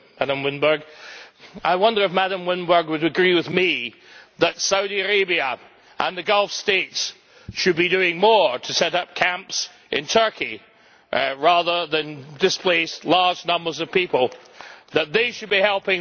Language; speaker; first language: English; native; English